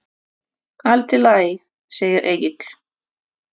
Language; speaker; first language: Icelandic; non-native, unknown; Russian